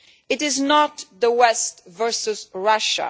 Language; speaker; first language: English; non-native, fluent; Italian